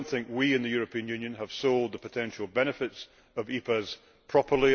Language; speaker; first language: English; native; English